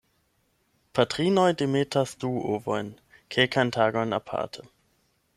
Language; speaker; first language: Esperanto; non-native, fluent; German